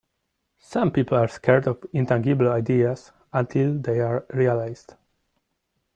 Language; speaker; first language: English; non-native, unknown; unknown